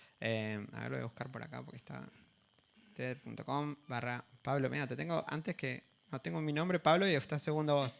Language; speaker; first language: Spanish; native; Spanish